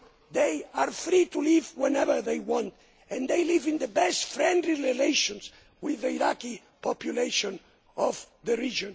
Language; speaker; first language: English; non-native, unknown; Spanish